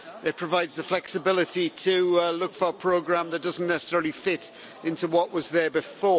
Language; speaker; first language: English; native; English